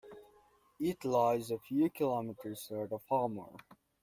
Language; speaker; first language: English; non-native, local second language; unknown